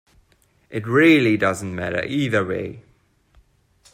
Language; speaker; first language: English; non-native, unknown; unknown